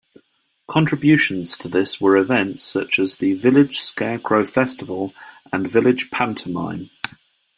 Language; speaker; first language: English; native; English